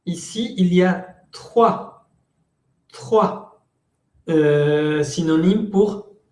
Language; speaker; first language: French; non-native, fluent; Spanish